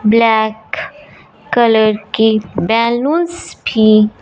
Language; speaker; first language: Hindi; non-native, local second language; Punjabi